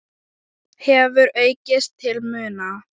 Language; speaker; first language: Icelandic; non-native, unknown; Thai